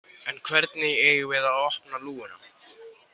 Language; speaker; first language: Icelandic; native; Icelandic